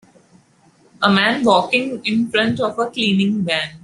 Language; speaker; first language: English; non-native, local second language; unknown